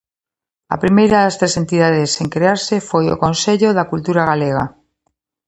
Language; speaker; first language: Galician; native; Galician